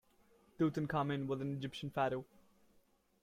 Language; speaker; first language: English; non-native, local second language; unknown